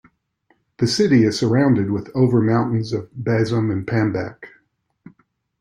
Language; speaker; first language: English; native; English